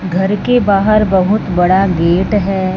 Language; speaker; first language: Hindi; non-native, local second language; Punjabi